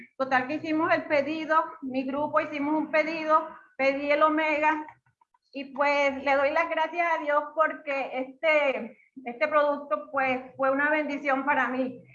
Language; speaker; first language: Spanish; native; Spanish